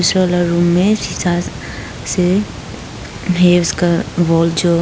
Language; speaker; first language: Hindi; non-native, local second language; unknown